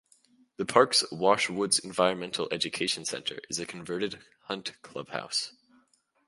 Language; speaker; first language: English; native; English